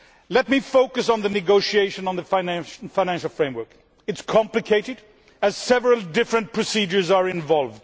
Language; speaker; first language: English; non-native, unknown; Swedish